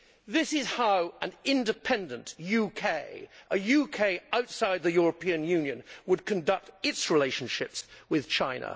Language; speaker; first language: English; native; English